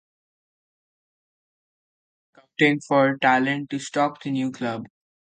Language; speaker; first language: English; non-native, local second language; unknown